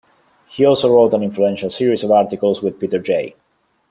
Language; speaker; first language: English; non-native, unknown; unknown